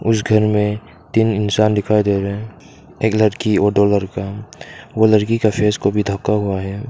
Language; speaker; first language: Hindi; non-native, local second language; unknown